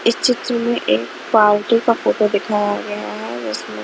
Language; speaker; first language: Hindi; non-native, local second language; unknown